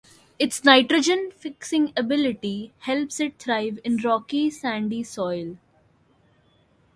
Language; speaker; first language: English; non-native, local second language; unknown